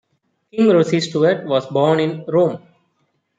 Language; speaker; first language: English; non-native, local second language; Tamil